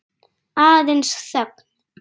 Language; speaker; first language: Icelandic; native; Icelandic